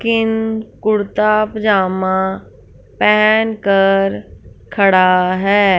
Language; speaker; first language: Hindi; non-native, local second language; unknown